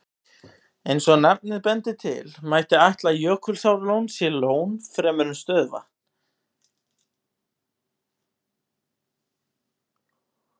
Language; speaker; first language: Icelandic; native; Icelandic